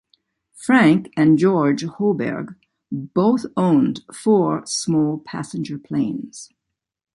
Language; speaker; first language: English; native; English